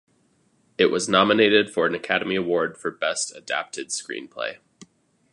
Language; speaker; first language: English; native; English